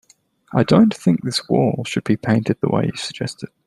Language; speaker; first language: English; native; English